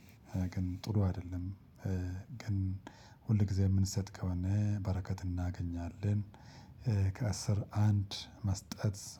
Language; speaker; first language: Amharic; non-native, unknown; Oromo